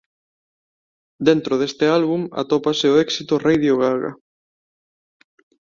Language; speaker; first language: Galician; non-native, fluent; Spanish